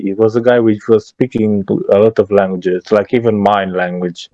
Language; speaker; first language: English; non-native, fluent; Romanian